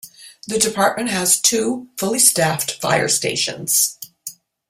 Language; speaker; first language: English; native; English